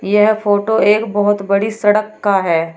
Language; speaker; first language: Hindi; native; Hindi